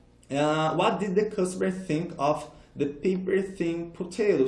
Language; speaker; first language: English; non-native, fluent; Portuguese